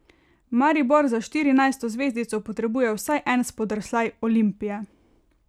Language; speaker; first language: Slovenian; native; Slovenian